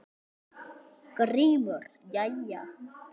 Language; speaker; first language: Icelandic; native; Icelandic